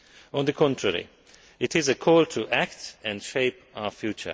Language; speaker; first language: English; non-native, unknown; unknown